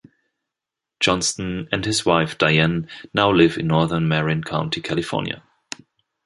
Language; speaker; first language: English; non-native, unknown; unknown